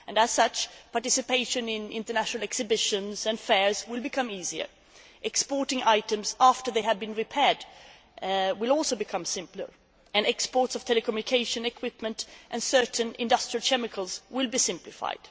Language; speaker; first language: English; non-native, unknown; Swedish